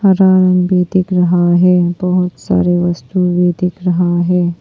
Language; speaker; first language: Hindi; non-native, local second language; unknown